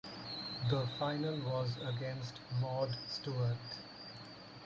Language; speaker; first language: English; non-native, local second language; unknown